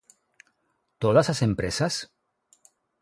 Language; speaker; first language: Galician; non-native, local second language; Spanish